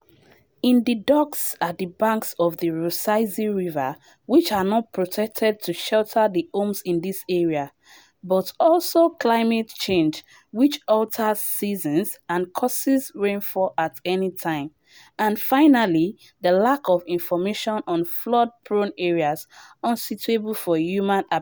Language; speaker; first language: English; non-native, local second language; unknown